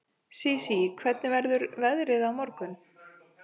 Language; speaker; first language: Icelandic; native; Icelandic